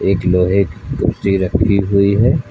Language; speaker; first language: Hindi; native; Hindi